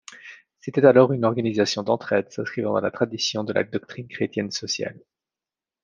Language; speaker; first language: French; native; French